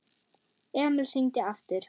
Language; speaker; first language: Icelandic; non-native, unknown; German